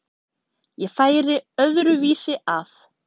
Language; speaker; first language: Icelandic; native; Icelandic